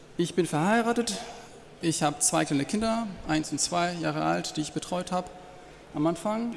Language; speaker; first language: German; non-native, fluent; French